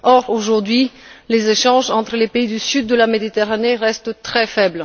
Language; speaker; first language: French; non-native, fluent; Bulgarian